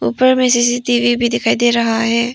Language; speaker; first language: Hindi; non-native, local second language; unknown